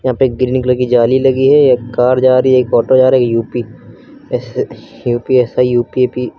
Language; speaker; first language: Hindi; native; Hindi